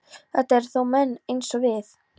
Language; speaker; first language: Icelandic; non-native, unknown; Polish